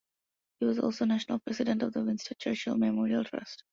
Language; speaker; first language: English; non-native, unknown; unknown